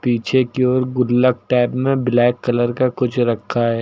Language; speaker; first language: Hindi; native; Hindi